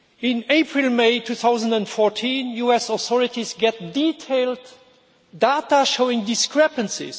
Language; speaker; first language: English; non-native, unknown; German